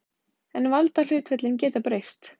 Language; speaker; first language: Icelandic; native; Icelandic